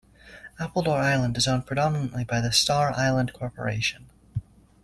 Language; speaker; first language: English; native; English